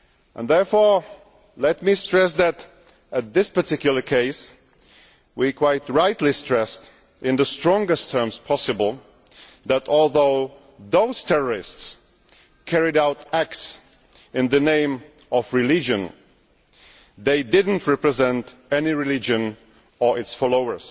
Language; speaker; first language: English; non-native, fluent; Czech